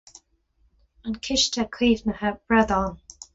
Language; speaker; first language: Irish; non-native, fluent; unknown